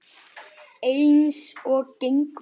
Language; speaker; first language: Icelandic; native; Icelandic